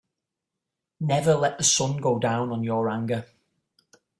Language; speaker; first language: English; native; English